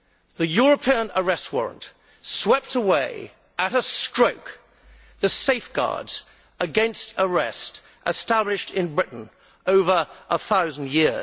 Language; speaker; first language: English; native; English